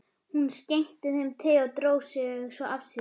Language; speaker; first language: Icelandic; native; Icelandic